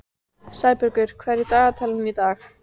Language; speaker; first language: Icelandic; native; Icelandic